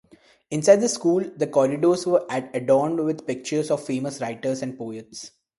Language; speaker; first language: English; non-native, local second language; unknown